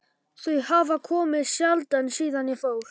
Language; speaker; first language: Icelandic; non-native, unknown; Polish